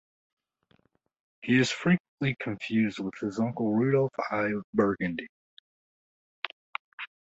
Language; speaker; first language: English; native; English